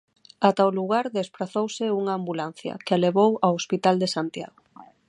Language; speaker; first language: Galician; non-native, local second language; Spanish